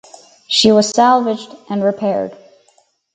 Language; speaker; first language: English; native; English